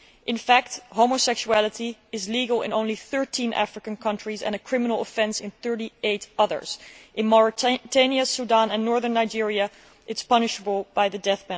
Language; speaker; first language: English; non-native, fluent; Dutch